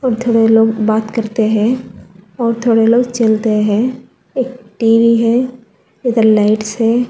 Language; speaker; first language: Hindi; non-native, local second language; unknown